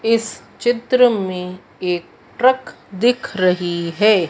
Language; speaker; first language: Hindi; native; Hindi